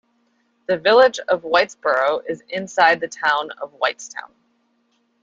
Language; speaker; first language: English; native; English